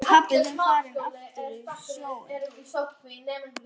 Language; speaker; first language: Icelandic; non-native, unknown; German